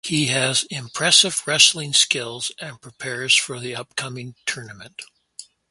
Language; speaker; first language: English; native; English